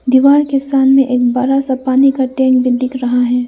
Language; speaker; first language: Hindi; non-native, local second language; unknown